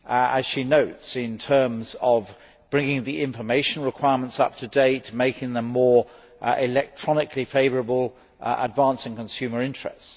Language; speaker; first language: English; native; English